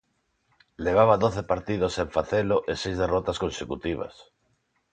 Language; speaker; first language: Galician; non-native, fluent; Spanish